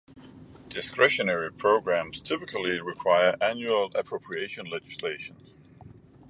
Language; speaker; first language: English; non-native, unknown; Danish